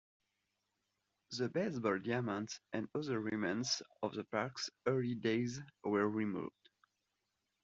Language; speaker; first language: English; non-native, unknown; French